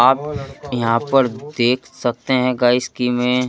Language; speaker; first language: Hindi; native; Hindi